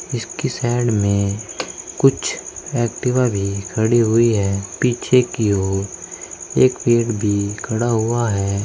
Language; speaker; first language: Hindi; native; Hindi